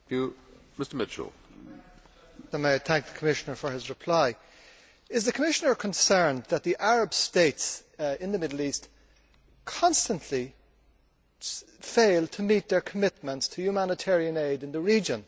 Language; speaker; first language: English; native; English